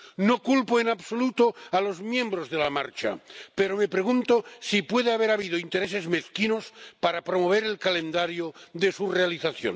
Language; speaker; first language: Spanish; non-native, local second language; Catalan